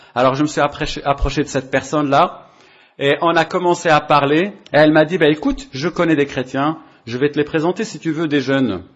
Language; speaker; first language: French; non-native, local second language; Arabic